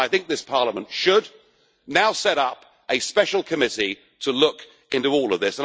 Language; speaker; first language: English; native; English